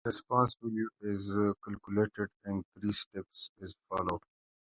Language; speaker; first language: English; native; English